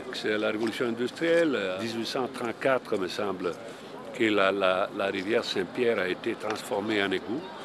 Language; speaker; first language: French; non-native, fluent; Italian